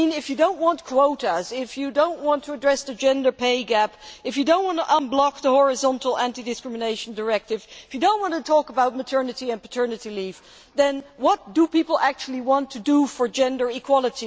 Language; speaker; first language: English; non-native, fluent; Dutch